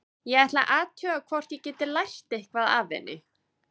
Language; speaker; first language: Icelandic; native; Icelandic